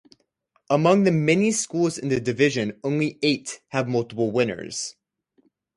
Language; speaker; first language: English; native; English